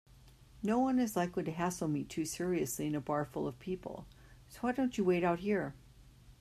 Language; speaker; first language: English; native; English